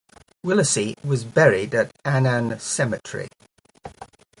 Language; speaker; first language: English; native; English